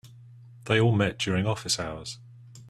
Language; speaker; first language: English; native; English